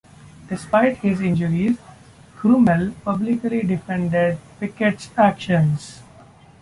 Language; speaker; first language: English; non-native, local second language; Marathi